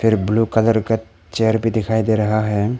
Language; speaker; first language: Hindi; non-native, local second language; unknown